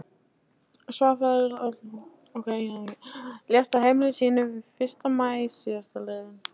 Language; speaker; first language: Icelandic; non-native, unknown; Polish